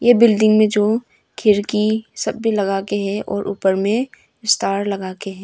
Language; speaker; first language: Hindi; early bilingual, other home language; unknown